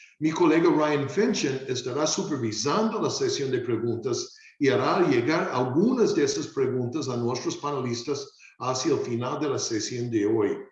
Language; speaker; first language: Spanish; non-native, fluent; English